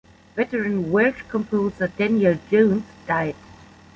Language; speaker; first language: English; non-native, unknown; German